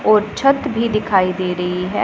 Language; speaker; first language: Hindi; non-native, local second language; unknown